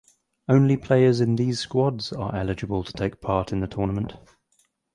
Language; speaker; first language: English; native; English